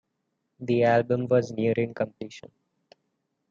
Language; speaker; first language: English; non-native, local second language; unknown